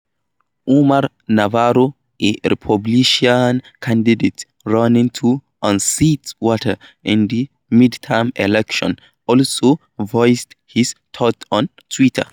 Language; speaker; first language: English; non-native, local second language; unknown